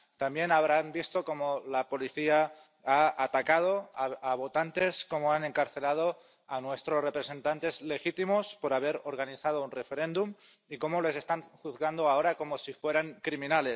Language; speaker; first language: Spanish; non-native, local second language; Catalan